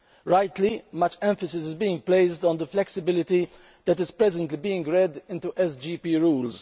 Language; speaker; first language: English; non-native, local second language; Maltese